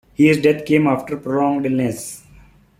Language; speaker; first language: English; non-native, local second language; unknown